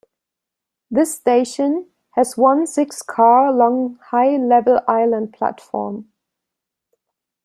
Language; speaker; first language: English; non-native, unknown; German